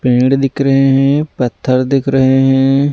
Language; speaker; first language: Hindi; non-native, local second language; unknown